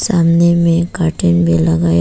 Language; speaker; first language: Hindi; non-native, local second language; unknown